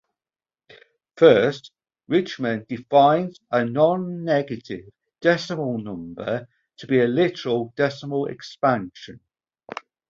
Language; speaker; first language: English; native; English